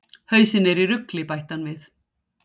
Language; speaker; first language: Icelandic; native; Icelandic